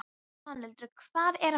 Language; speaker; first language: Icelandic; non-native, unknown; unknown